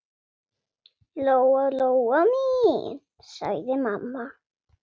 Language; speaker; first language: Icelandic; non-native, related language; Swedish